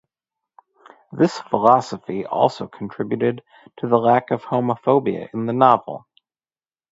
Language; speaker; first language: English; native; English